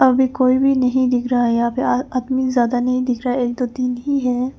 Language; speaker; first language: Hindi; early bilingual, other home language; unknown